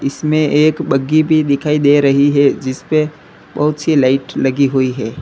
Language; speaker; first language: Hindi; native; Hindi